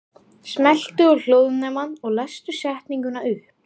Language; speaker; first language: Icelandic; native; Icelandic